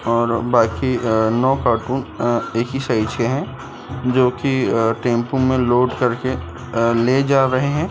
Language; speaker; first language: Hindi; native; Hindi